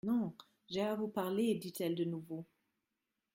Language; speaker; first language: French; non-native, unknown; German